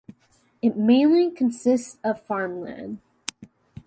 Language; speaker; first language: English; native; English